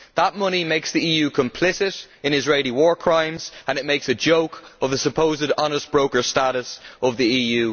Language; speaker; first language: English; native; English